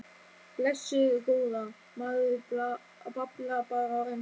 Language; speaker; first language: Icelandic; non-native, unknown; German